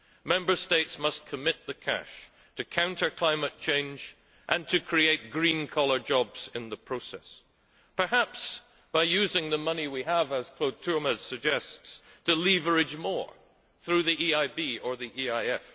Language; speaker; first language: English; native; English